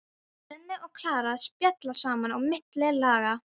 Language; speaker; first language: Icelandic; non-native, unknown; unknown